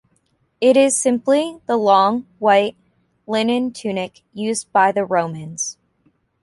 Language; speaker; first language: English; native; English